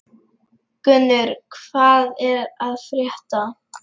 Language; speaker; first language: Icelandic; non-native, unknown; Lithuanian